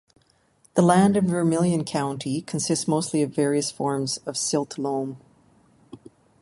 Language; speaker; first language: English; native; English